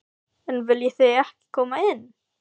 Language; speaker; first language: Icelandic; non-native, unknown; Filipino